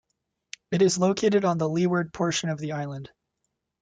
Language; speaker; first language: English; native; English